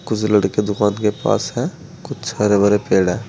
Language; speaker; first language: Hindi; native; Hindi